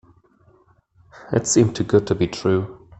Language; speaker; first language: English; non-native, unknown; German